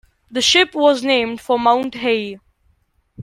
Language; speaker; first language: English; non-native, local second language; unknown